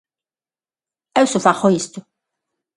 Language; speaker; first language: Galician; non-native, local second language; Spanish